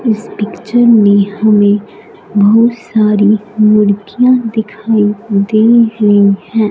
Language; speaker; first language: Hindi; non-native, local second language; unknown